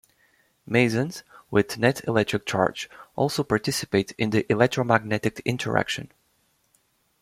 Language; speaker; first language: English; native; English